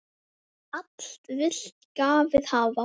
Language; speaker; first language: Icelandic; native; Icelandic